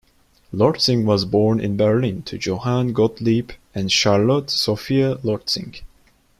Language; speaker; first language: English; non-native, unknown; Turkish